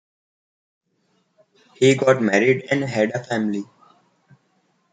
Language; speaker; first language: English; non-native, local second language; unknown